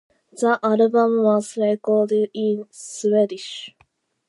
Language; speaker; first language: English; non-native, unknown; Japanese